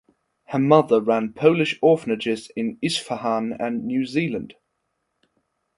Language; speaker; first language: English; non-native, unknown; German